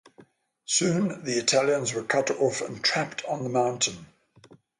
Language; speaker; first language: English; native; English